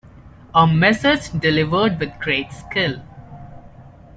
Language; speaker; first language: English; non-native, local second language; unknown